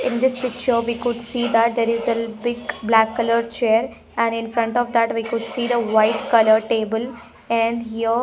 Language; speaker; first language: English; non-native, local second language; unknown